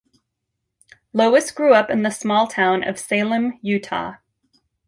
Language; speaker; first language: English; native; English